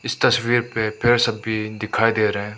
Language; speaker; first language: Hindi; non-native, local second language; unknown